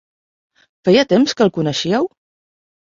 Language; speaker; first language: Catalan; non-native, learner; Spanish